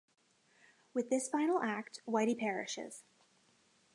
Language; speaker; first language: English; native; English